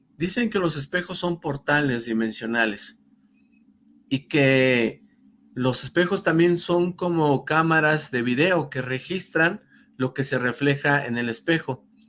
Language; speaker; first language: Spanish; native; Spanish